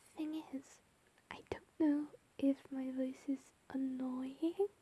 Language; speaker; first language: English; native; English